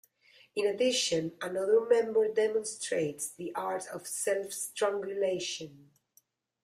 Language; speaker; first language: English; non-native, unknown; Spanish